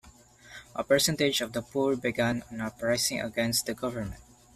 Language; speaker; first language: English; non-native, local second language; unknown